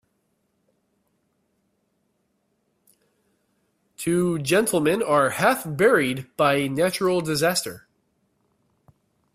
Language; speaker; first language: English; native; English